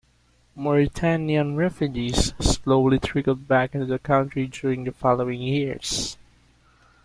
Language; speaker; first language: English; non-native, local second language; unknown